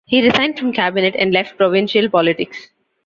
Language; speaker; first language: English; non-native, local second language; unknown